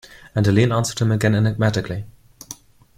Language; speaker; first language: English; non-native, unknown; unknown